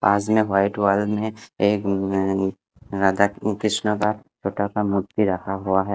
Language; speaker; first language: Hindi; non-native, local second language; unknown